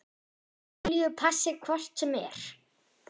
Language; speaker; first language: Icelandic; non-native, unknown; German